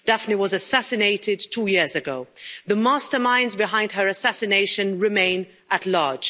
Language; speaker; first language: English; non-native, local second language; Maltese